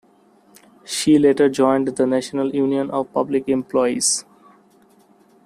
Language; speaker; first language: English; non-native, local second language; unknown